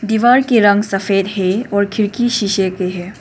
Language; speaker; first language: Hindi; non-native, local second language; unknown